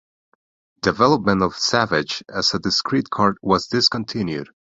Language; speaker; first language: English; non-native, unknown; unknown